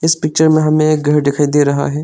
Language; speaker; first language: Hindi; non-native, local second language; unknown